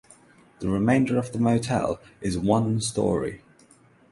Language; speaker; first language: English; non-native, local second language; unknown